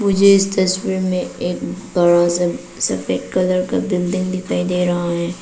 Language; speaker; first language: Hindi; non-native, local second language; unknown